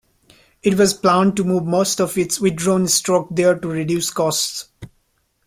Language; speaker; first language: English; non-native, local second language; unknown